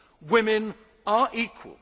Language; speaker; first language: English; native; English